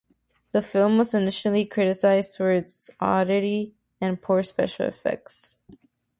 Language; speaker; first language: English; native; English